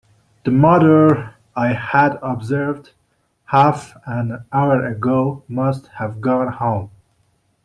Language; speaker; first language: English; non-native, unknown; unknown